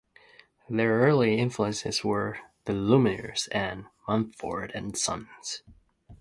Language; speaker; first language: English; non-native, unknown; Japanese